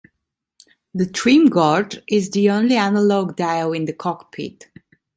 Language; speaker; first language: English; non-native, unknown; Italian